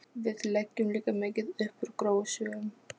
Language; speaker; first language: Icelandic; non-native, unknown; Polish